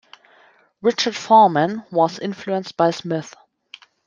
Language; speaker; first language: English; non-native, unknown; German